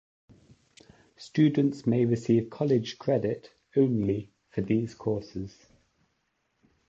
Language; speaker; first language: English; native; English